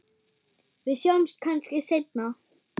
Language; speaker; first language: Icelandic; non-native, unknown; German